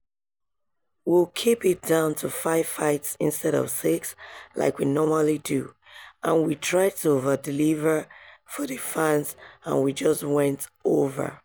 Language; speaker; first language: English; non-native, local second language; Yoruba